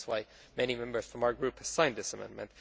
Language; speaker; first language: English; non-native, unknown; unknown